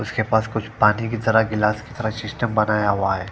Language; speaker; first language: Hindi; non-native, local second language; Punjabi